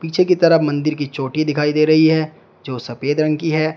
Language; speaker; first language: Hindi; native; Hindi